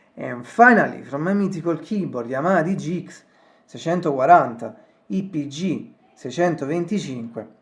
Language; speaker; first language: English; non-native, fluent; Italian